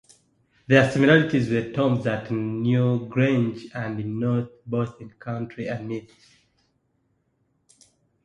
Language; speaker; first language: English; non-native, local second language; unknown